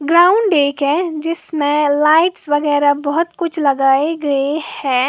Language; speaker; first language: Hindi; native; Hindi